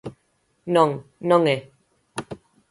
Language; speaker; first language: Galician; native; Galician